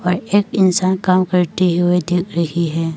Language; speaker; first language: Hindi; non-native, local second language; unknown